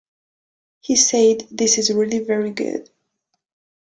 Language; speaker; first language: English; non-native, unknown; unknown